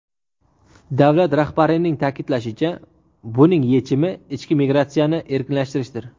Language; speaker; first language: Uzbek; native; Uzbek